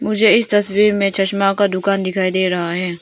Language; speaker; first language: Hindi; non-native, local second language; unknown